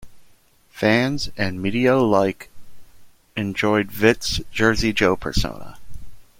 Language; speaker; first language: English; native; English